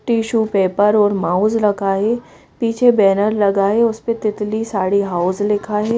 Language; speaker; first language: Hindi; native; Hindi